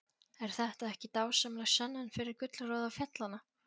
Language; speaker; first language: Icelandic; non-native, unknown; Polish